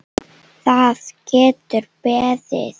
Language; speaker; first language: Icelandic; non-native, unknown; Slovenian